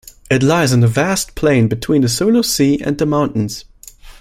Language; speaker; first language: English; non-native, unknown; German